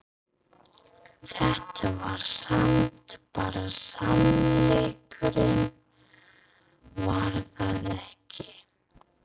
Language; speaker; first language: Icelandic; non-native, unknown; English